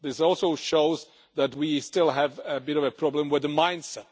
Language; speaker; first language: English; non-native, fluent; Czech